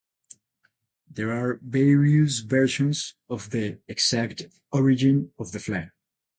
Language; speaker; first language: English; non-native, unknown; Spanish